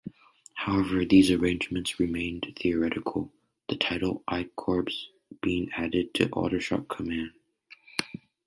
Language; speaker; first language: English; native; English